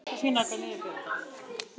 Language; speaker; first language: Icelandic; non-native, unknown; Polish